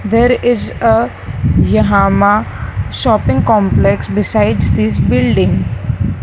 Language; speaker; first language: English; non-native, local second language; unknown